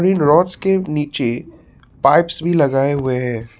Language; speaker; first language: Hindi; non-native, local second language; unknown